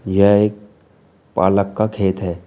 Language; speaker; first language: Hindi; native; Hindi